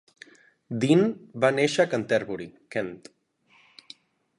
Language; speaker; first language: Catalan; native; Catalan